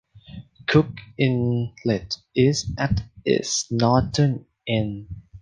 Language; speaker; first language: English; non-native, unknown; Thai